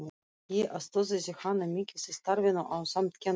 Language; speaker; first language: Icelandic; non-native, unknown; Russian